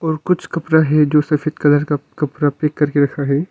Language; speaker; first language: Hindi; non-native, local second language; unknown